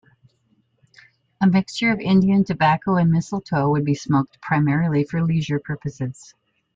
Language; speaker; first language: English; native; English